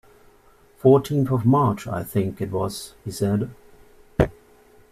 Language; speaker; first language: English; native; English